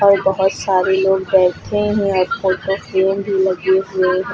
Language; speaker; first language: Hindi; native; Hindi